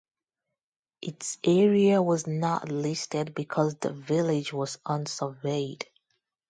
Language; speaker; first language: English; non-native, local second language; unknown